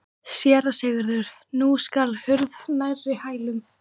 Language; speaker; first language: Icelandic; native; Icelandic